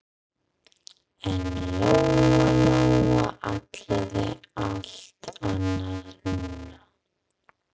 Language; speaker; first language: Icelandic; non-native, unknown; English